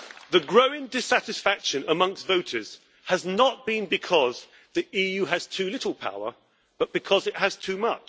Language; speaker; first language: English; native; English